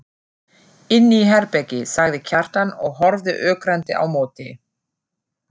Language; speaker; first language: Icelandic; non-native, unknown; German